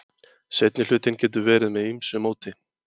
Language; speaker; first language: Icelandic; native; Icelandic